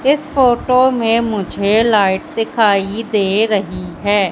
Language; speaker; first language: Hindi; native; Hindi